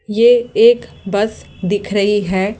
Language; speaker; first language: Hindi; native; Hindi